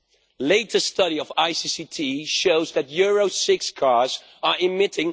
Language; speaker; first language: English; non-native, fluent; Dutch